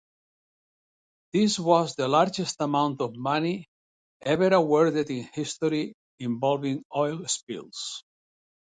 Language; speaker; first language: English; non-native, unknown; Catalan